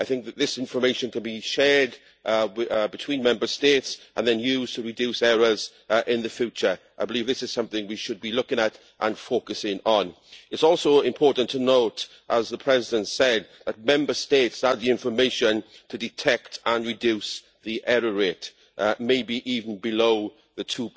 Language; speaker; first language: English; native; English